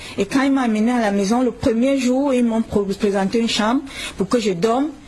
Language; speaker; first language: French; non-native, local second language; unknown